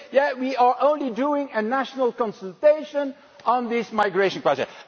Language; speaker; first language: English; non-native, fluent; Dutch